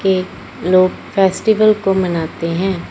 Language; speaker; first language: Hindi; non-native, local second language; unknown